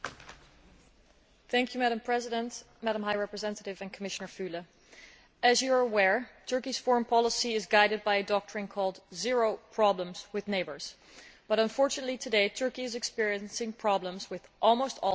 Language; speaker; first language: English; non-native, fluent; Dutch